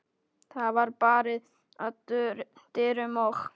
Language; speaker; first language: Icelandic; non-native, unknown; Polish